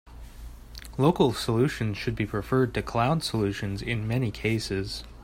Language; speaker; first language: English; native; English